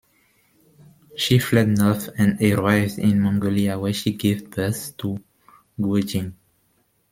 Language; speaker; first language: English; non-native, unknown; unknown